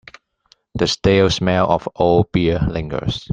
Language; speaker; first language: English; non-native, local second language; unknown